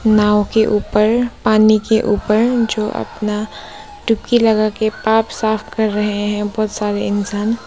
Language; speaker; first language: Hindi; non-native, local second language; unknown